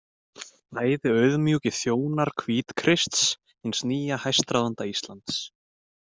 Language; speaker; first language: Icelandic; native; Icelandic